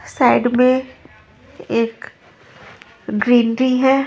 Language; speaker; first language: Hindi; non-native, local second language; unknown